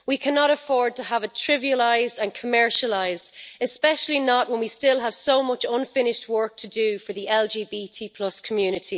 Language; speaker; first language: English; native; English